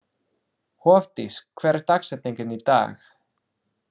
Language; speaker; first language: Icelandic; non-native, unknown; English